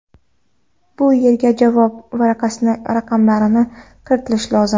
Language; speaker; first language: Uzbek; non-native, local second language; Kara-Kalpak